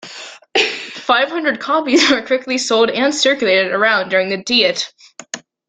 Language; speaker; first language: English; native; English